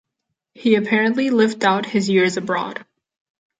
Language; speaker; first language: English; non-native, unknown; Catalan